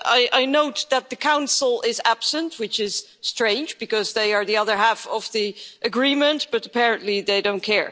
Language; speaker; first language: English; non-native, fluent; Dutch